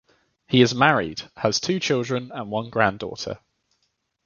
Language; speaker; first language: English; native; English